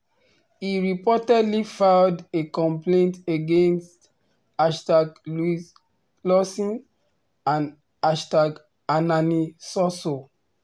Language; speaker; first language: English; non-native, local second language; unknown